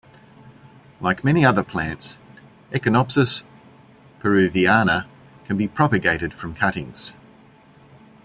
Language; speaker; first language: English; native; English